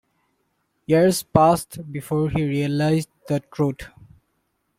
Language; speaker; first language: English; non-native, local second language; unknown